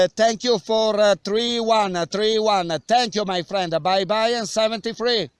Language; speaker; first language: English; non-native, learner; Italian